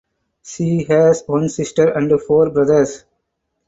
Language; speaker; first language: English; non-native, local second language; Tamil